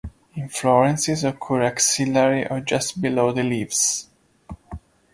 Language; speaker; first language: English; non-native, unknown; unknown